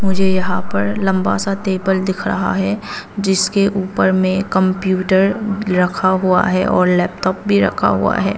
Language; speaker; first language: Hindi; early bilingual, other home language; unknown